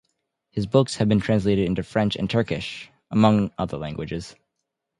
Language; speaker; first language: English; native; English